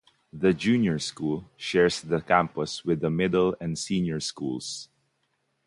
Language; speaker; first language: English; non-native, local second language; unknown